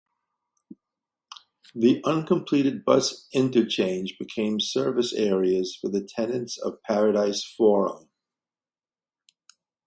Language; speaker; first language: English; native; English